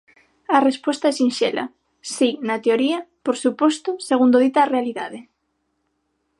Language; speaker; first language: Galician; non-native, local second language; Spanish